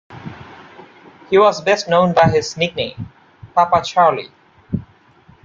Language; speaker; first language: English; non-native, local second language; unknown